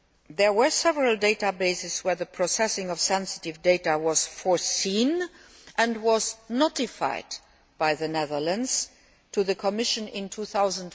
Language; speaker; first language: English; non-native, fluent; Luxembourgish